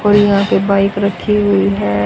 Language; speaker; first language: Hindi; native; Hindi